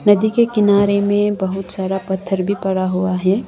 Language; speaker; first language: Hindi; non-native, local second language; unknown